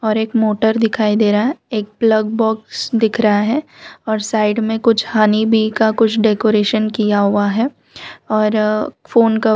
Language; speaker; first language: Hindi; non-native, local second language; Gujarati